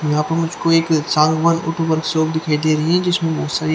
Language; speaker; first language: Hindi; native; Hindi